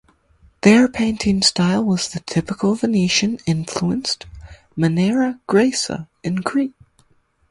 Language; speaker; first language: English; native; English